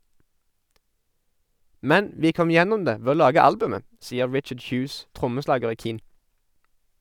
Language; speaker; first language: Norwegian; native; Norwegian